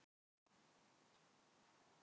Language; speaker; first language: Icelandic; non-native, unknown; Thai